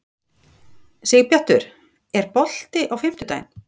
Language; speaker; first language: Icelandic; native; Icelandic